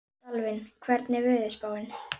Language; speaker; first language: Icelandic; native; Icelandic